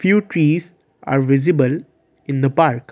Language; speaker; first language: English; non-native, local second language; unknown